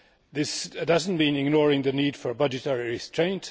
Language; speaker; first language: English; non-native, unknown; Finnish